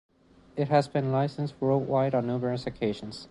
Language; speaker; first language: English; non-native, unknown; Spanish